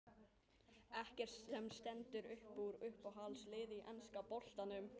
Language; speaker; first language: Icelandic; non-native, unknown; Chinese